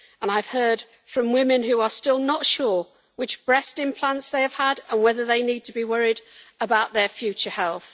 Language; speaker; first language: English; native; English